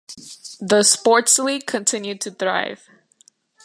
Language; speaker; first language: English; native; English